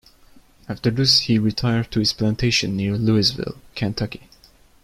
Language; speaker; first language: English; non-native, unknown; Turkish